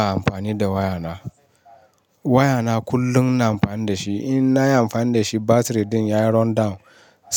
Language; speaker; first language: Hausa; non-native, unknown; Yoruba